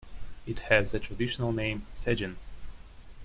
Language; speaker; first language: English; non-native, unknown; Russian